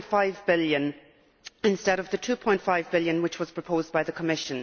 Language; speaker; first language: English; native; English